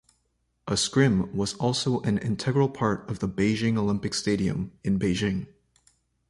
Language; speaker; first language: English; native; English